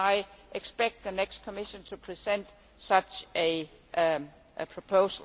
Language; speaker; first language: English; non-native, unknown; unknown